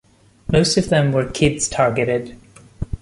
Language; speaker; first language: English; non-native, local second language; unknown